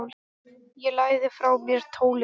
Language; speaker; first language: Icelandic; non-native, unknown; English